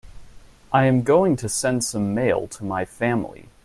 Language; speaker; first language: English; native; English